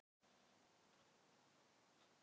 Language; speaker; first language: Icelandic; non-native, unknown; Thai